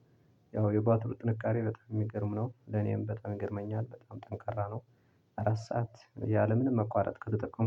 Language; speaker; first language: Amharic; non-native, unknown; Tigrinya